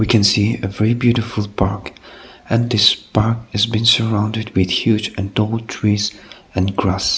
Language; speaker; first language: English; non-native, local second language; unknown